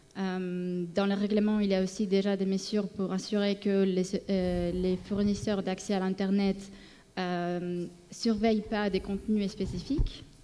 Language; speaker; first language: French; non-native, fluent; Spanish